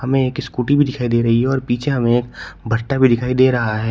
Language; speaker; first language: Hindi; native; Hindi